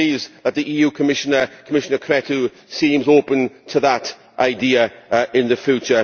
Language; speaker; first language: English; native; English